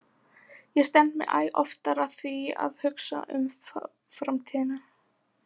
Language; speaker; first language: Icelandic; native; Icelandic